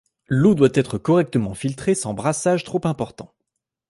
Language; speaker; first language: French; native; French